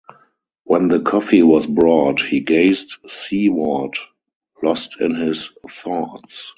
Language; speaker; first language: English; non-native, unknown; German